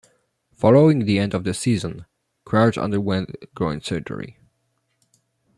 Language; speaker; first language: English; non-native, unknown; Polish